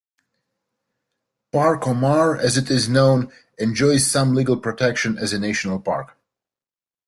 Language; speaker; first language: English; native; English